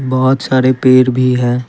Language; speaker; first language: Hindi; non-native, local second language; Assamese